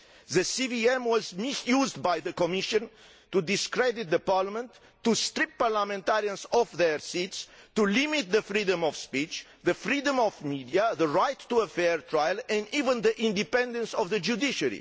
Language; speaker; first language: English; non-native, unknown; Romanian